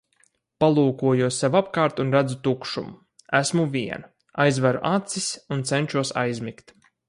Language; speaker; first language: Latvian; native; Latvian